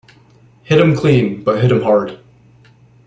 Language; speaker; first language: English; native; English